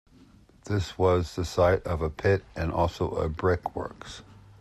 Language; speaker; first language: English; native; English